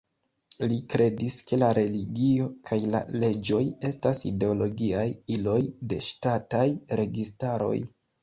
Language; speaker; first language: Esperanto; non-native, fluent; Kinyarwanda